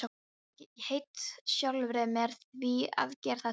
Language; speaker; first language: Icelandic; non-native, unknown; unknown